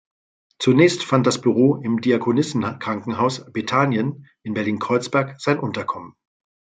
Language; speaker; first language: German; native; German